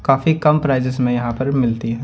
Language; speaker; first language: Hindi; non-native, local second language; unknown